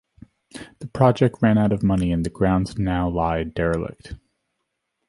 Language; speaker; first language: English; native; English